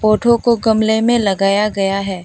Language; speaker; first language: Hindi; non-native, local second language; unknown